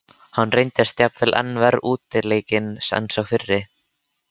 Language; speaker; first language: Icelandic; native; Icelandic